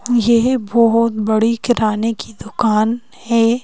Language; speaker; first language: Hindi; native; Hindi